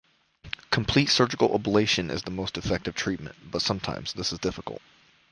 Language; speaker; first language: English; native; English